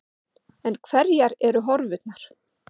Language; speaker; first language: Icelandic; native; Icelandic